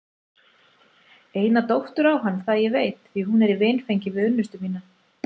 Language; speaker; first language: Icelandic; native; Icelandic